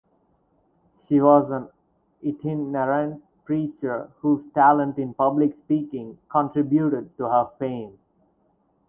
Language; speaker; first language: English; non-native, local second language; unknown